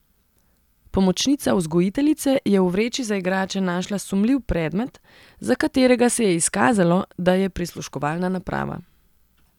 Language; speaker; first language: Slovenian; non-native, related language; Serbian